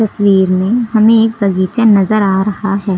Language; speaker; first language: Hindi; native; Hindi